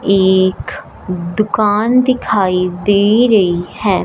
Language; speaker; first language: Hindi; non-native, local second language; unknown